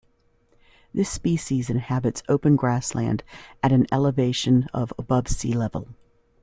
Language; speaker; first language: English; native; English